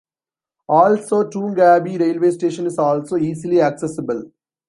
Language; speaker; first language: English; non-native, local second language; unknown